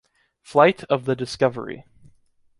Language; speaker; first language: English; native; English